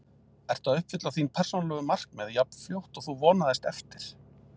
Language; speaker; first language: Icelandic; native; Icelandic